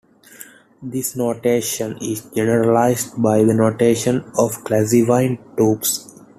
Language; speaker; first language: English; non-native, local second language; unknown